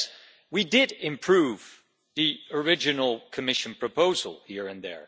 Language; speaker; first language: English; non-native, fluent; Dutch